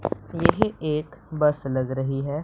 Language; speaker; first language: Hindi; non-native, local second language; Punjabi